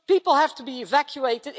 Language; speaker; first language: English; non-native, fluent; Dutch